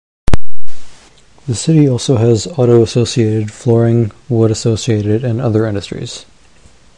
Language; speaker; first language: English; non-native, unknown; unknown